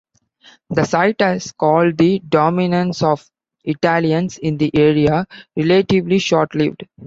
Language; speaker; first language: English; non-native, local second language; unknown